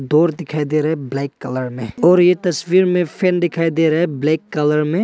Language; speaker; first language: Hindi; non-native, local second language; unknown